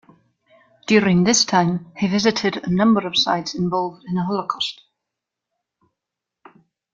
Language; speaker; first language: English; non-native, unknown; German